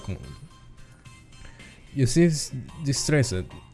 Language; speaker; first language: English; non-native, learner; Spanish